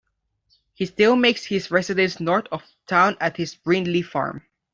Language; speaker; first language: English; non-native, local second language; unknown